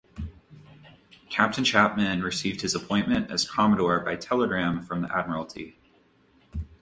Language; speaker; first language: English; native; English